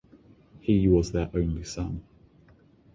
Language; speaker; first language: English; native; English